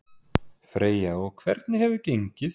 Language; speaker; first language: Icelandic; native; Icelandic